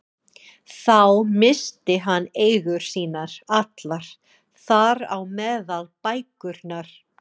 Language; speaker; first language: Icelandic; non-native, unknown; English